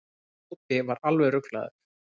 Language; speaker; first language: Icelandic; native; Icelandic